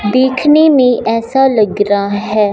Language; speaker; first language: Hindi; non-native, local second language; Punjabi